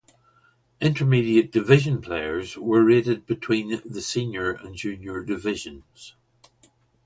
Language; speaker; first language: English; native; English